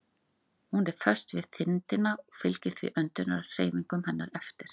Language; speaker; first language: Icelandic; native; Icelandic